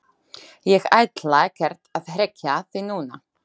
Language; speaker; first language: Icelandic; non-native, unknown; Slovak